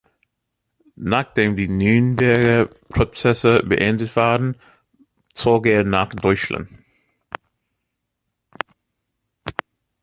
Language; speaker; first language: German; non-native, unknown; English